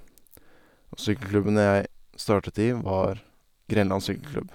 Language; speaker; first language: Norwegian; native; Norwegian